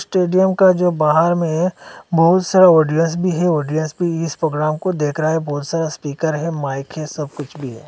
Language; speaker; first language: Hindi; non-native, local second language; Bangla